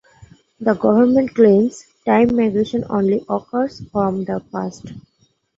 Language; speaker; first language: English; non-native, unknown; Bangla